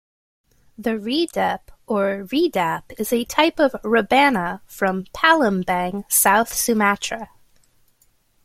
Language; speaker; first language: English; native; English